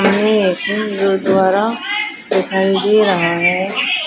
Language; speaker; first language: Hindi; native; Hindi